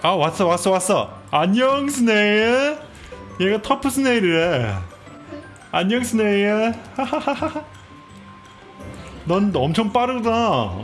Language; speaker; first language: Korean; native; Korean